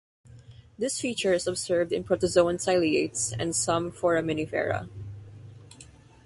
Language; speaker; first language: English; non-native, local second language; Filipino